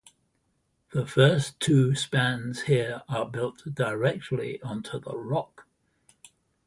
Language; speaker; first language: English; native; English